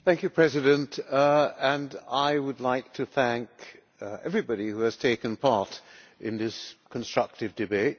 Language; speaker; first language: English; non-native, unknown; Hungarian